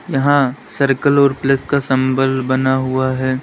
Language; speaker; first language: Hindi; native; Hindi